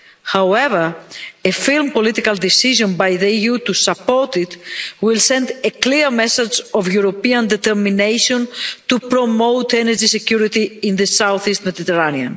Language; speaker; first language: English; non-native, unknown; Greek